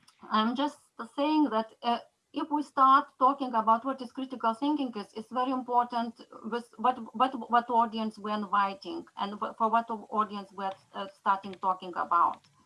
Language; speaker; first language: English; non-native, fluent; Lithuanian